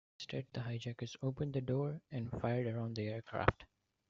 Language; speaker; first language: English; non-native, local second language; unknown